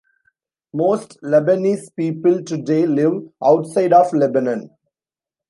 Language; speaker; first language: English; non-native, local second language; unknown